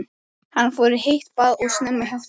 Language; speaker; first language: Icelandic; native; Icelandic